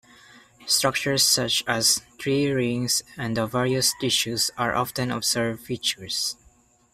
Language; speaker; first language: English; non-native, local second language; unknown